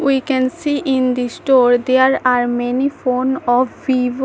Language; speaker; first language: English; non-native, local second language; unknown